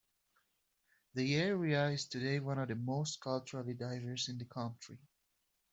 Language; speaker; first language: English; native; English